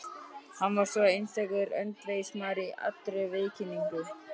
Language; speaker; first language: Icelandic; native; Icelandic